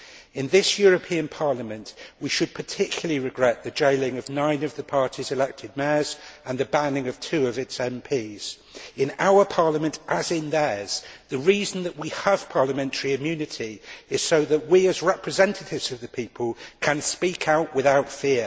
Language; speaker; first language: English; native; English